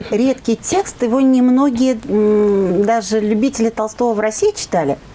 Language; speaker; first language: Russian; native; Russian